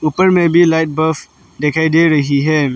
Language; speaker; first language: Hindi; non-native, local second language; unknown